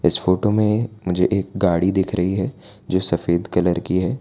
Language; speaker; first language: Hindi; non-native, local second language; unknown